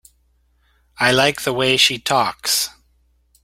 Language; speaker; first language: English; native; English